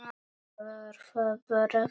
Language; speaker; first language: Icelandic; non-native, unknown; Polish